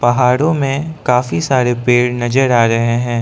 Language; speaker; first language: Hindi; non-native, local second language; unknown